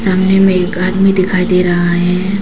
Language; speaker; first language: Hindi; non-native, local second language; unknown